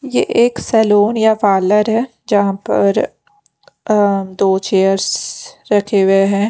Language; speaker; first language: Hindi; non-native, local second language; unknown